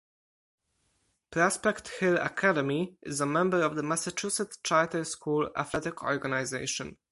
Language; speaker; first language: English; non-native, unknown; Polish